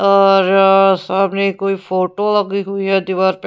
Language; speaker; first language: Hindi; non-native, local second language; Punjabi